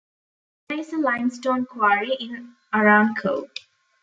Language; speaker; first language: English; non-native, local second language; Tamil